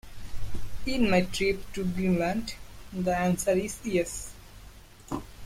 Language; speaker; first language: English; non-native, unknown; Bangla